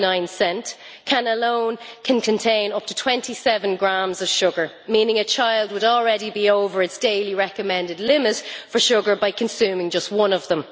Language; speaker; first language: English; native; English